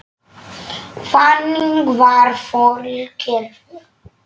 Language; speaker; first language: Icelandic; non-native, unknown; Polish